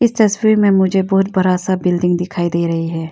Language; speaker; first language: Hindi; non-native, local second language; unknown